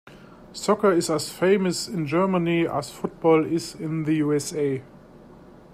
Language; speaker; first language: English; native; English